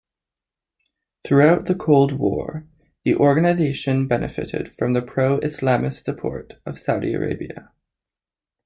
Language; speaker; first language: English; native; English